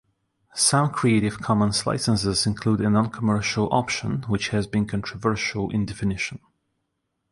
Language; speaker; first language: English; non-native, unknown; Russian